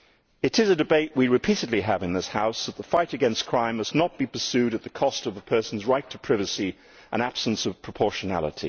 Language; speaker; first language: English; native; English